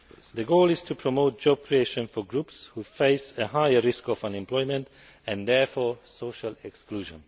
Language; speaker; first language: English; non-native, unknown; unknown